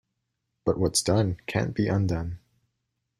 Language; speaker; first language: English; native; English